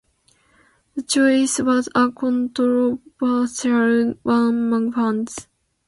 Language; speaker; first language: English; non-native, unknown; Japanese